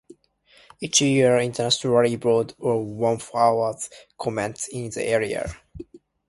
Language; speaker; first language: English; non-native, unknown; Japanese